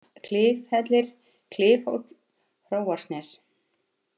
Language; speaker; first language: Icelandic; native; Icelandic